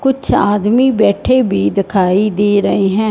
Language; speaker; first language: Hindi; non-native, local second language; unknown